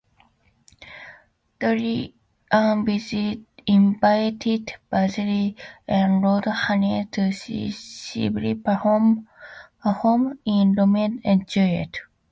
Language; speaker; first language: English; native; English